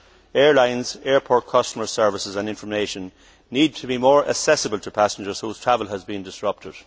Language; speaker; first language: English; native; English